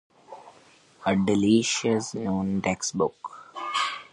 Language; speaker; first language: English; non-native, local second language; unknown